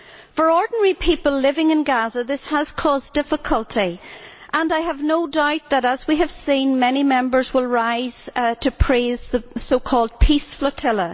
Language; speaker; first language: English; native; English